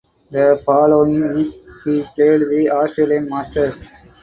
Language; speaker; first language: English; non-native, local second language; Tamil